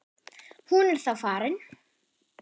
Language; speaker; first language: Icelandic; non-native, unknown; German